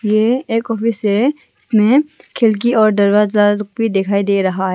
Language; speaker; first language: Hindi; non-native, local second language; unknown